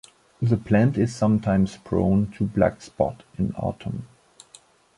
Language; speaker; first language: English; non-native, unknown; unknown